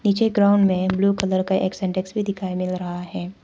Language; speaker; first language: Hindi; non-native, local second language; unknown